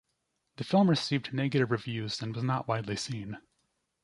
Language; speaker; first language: English; native; English